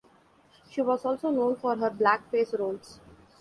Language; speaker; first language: English; non-native, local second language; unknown